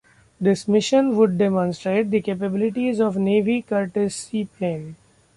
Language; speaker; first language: English; non-native, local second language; Marathi